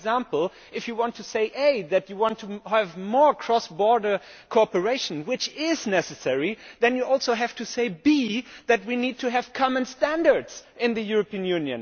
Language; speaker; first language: English; non-native, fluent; German